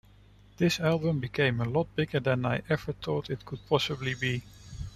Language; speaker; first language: English; non-native, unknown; Dutch